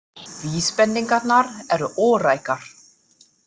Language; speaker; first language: Icelandic; non-native, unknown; German